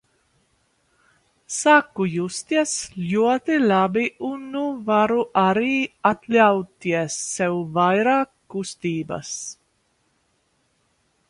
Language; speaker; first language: Latvian; early bilingual, heritage; Latvian